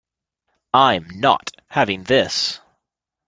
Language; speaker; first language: English; native; English